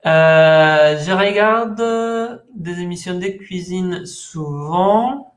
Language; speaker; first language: French; non-native, fluent; Spanish